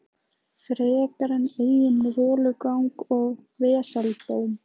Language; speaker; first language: Icelandic; native; Icelandic